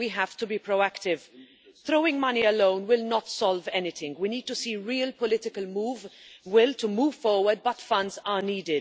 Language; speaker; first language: English; non-native, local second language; Maltese